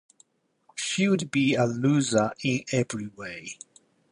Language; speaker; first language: English; non-native, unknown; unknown